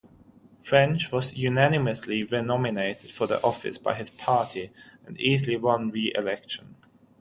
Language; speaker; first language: English; non-native, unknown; German